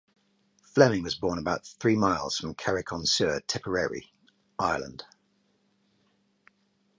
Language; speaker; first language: English; native; English